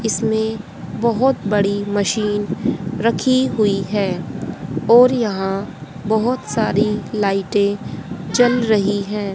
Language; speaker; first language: Hindi; native; Hindi